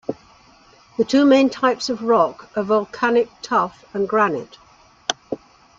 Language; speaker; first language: English; native; English